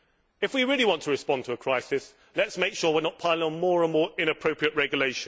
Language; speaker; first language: English; native; English